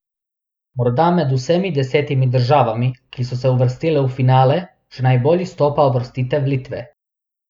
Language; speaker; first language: Slovenian; non-native, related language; Bosnian